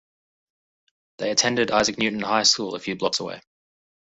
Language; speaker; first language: English; native; English